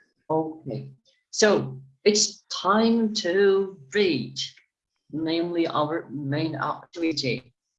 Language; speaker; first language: English; non-native, fluent; Turkish